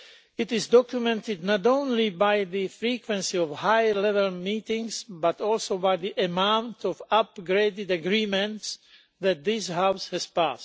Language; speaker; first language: English; non-native, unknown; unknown